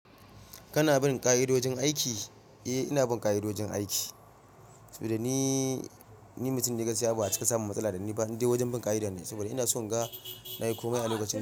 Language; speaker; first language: Hausa; non-native, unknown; Yoruba